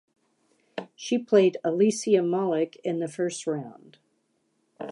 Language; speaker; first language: English; native; English